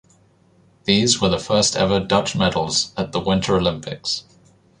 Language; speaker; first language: English; native; English